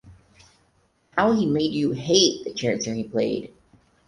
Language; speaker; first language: English; non-native, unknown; Portuguese